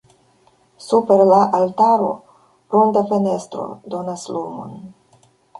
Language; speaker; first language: Esperanto; non-native, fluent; Russian